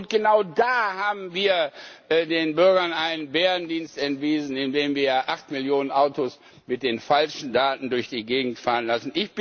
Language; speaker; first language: German; non-native, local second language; Luxembourgish